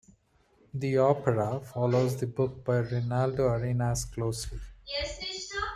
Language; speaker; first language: English; non-native, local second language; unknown